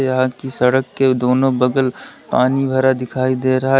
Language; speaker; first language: Hindi; native; Hindi